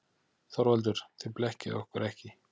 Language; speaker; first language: Icelandic; native; Icelandic